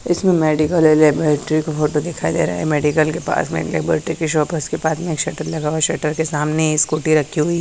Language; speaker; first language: Hindi; native; Hindi